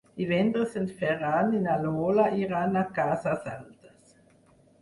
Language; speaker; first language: Catalan; non-native, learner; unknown